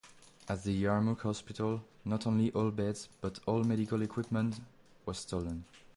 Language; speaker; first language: English; non-native, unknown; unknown